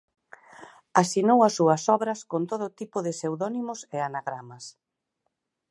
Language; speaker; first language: Galician; native; Galician